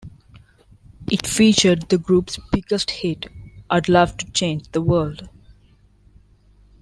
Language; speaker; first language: English; non-native, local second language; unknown